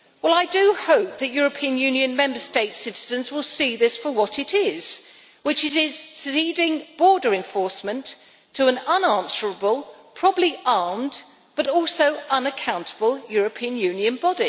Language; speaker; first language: English; native; English